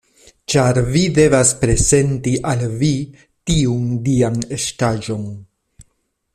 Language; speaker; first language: Esperanto; non-native, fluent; Spanish